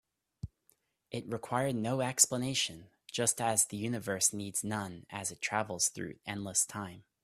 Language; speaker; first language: English; native; English